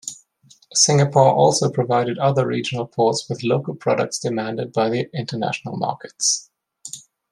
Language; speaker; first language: English; non-native, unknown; German